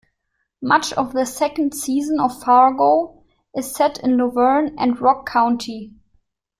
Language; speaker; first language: English; non-native, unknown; German